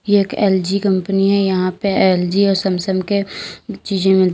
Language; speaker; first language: Hindi; native; Hindi